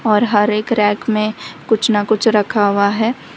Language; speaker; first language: Hindi; non-native, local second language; Gujarati